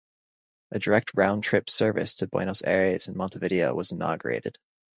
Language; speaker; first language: English; native; English